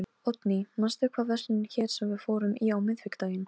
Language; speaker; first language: Icelandic; non-native, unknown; Polish